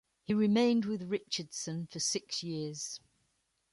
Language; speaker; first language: English; native; English